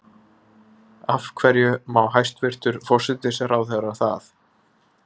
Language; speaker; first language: Icelandic; native; Icelandic